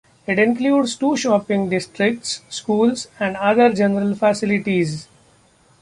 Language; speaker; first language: English; non-native, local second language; Marathi